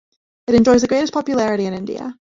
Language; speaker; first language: English; native; English